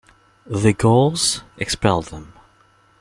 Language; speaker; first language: English; non-native, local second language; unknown